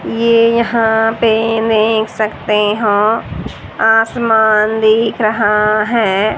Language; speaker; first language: Hindi; native; Hindi